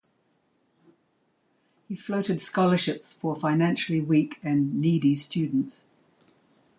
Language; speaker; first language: English; native; English